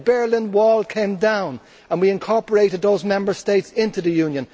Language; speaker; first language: English; native; English